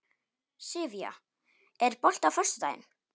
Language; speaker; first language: Icelandic; non-native, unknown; Polish